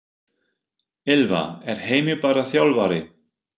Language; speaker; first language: Icelandic; non-native, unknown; German